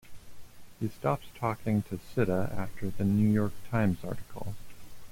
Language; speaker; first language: English; native; English